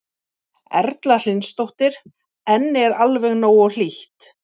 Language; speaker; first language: Icelandic; native; Icelandic